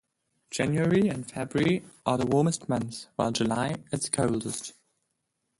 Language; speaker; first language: English; non-native, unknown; German